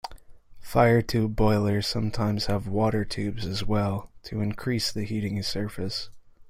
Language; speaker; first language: English; native; English